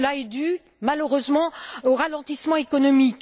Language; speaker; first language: French; native; French